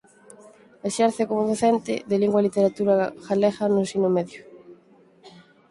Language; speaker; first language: Galician; native; Galician